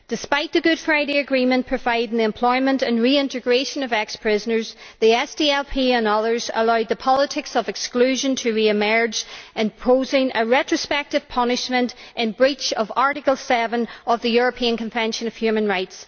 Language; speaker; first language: English; native; English